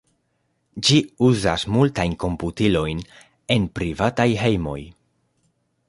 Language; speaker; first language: Esperanto; non-native, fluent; Spanish